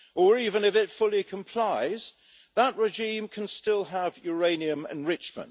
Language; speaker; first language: English; native; English